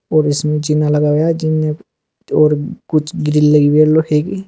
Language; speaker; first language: Hindi; native; Hindi